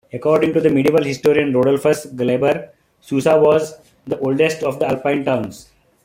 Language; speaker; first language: English; non-native, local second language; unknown